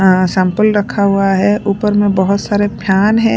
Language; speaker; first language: Hindi; non-native, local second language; Punjabi